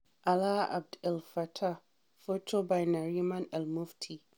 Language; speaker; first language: English; non-native, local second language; Hausa